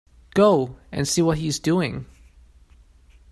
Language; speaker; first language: English; non-native, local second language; Cantonese